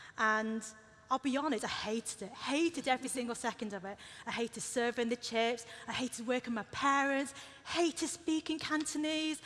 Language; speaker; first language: English; early bilingual, other home language; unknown